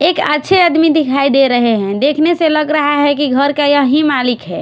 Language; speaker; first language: Hindi; non-native, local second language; Bhojpuri